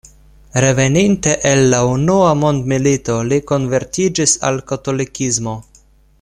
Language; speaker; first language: Esperanto; non-native, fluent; Russian